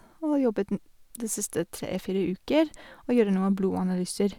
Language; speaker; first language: Norwegian; non-native, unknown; English